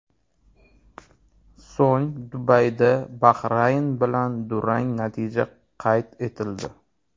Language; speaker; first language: Uzbek; native; Uzbek